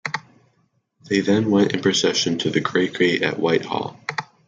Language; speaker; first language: English; native; English